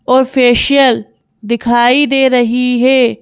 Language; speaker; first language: Hindi; native; Hindi